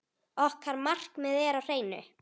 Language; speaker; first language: Icelandic; native; Icelandic